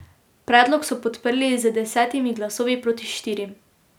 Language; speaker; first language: Slovenian; native; Slovenian